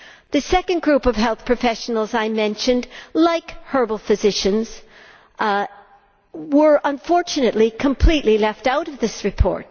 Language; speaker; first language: English; native; English